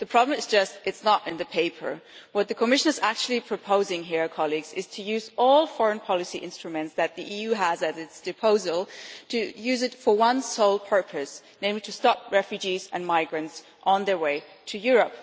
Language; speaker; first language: English; non-native, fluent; German